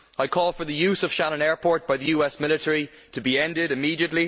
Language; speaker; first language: English; native; English